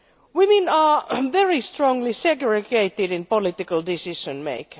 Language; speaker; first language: English; non-native, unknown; Finnish